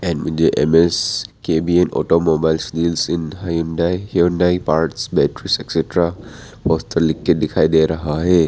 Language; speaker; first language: Hindi; non-native, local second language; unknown